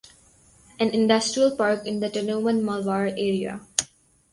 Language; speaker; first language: English; non-native, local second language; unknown